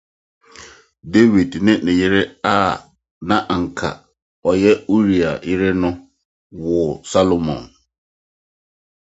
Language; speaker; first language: English; non-native, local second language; Akan